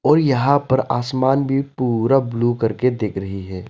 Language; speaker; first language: Hindi; non-native, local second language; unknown